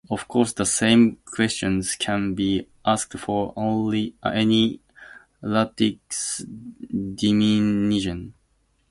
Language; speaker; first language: English; native; English